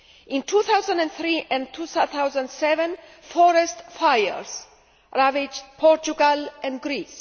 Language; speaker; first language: English; non-native, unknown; Greek